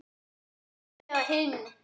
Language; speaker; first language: Icelandic; native; Icelandic